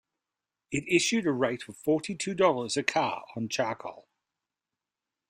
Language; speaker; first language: English; native; English